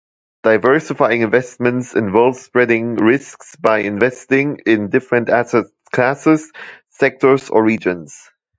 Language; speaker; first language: English; non-native, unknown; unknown